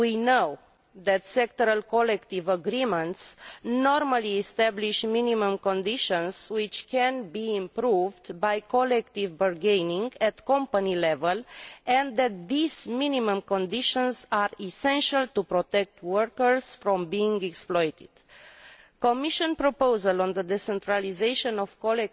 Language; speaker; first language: English; non-native, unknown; Romanian